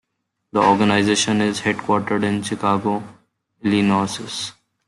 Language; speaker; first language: English; non-native, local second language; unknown